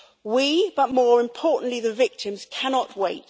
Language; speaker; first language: English; native; English